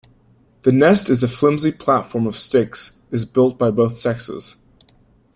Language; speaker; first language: English; native; English